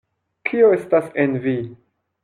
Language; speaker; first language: Esperanto; non-native, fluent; French